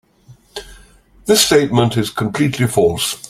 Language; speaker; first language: English; native; English